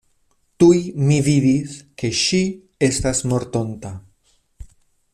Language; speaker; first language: Esperanto; non-native, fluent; Spanish